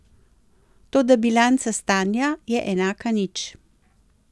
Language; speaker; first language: Slovenian; native; Slovenian